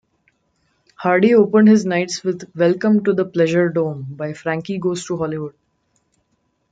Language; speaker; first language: English; non-native, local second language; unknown